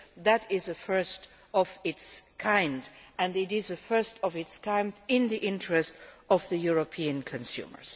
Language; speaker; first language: English; non-native, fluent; Luxembourgish